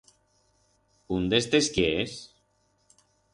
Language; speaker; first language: Aragonese; non-native, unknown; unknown